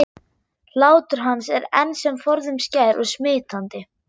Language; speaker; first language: Icelandic; non-native, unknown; German